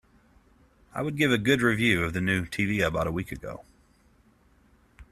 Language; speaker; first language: English; native; English